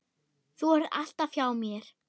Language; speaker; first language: Icelandic; non-native, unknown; German